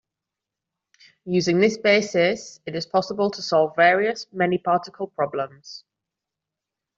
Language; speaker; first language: English; non-native, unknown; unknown